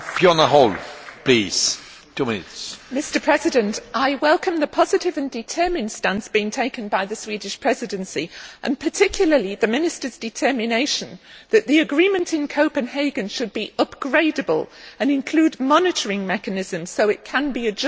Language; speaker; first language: English; native; English